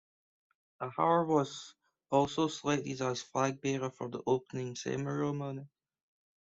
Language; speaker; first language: English; native; English